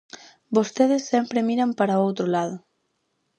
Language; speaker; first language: Galician; native; Galician